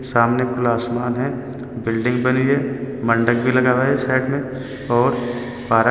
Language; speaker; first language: Hindi; native; Hindi